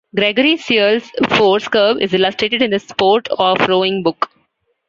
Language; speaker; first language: English; non-native, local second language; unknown